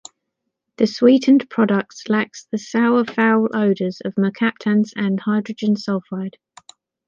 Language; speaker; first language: English; native; English